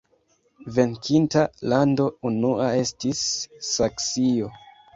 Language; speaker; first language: Esperanto; non-native, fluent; Kinyarwanda